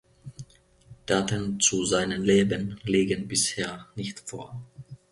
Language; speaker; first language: German; non-native, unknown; Finnish